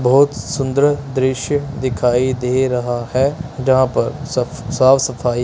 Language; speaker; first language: Hindi; non-native, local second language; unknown